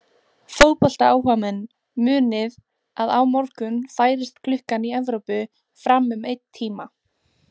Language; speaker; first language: Icelandic; native; Icelandic